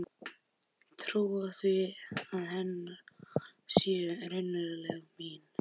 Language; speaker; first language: Icelandic; native; Icelandic